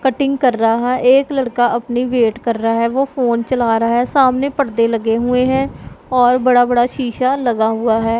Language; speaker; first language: Hindi; non-native, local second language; Punjabi